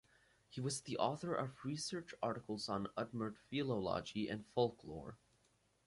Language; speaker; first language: English; native; English